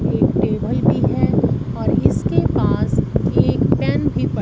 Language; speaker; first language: Hindi; non-native, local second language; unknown